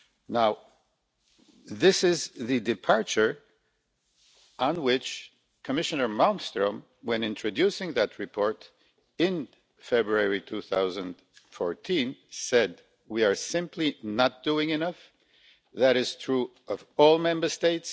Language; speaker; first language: English; non-native, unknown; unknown